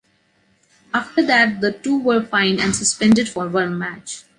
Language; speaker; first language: English; non-native, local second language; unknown